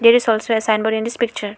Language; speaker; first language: English; non-native, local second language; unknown